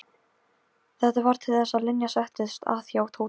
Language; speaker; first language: Icelandic; non-native, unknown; Polish